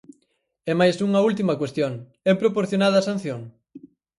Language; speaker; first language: Galician; native; Galician